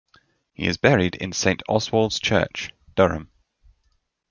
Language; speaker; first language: English; native; English